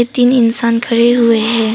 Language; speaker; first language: Hindi; non-native, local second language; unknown